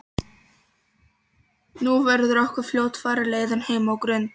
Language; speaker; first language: Icelandic; non-native, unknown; Polish